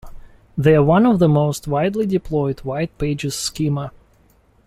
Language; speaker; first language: English; non-native, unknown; Russian